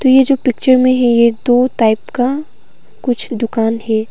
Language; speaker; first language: Hindi; non-native, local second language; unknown